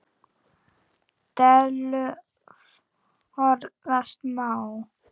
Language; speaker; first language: Icelandic; native; Icelandic